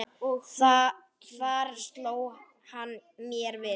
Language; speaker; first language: Icelandic; native; Icelandic